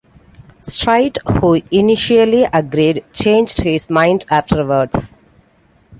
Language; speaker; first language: English; non-native, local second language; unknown